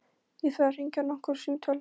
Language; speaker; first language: Icelandic; non-native, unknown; Polish